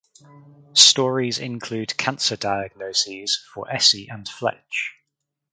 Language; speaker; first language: English; native; English